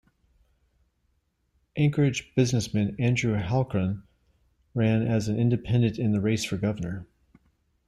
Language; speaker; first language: English; native; English